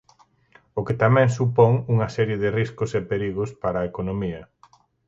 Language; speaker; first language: Galician; native; Galician